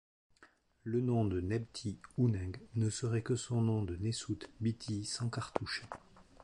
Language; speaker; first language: French; native; French